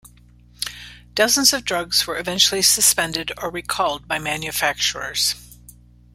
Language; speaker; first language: English; native; English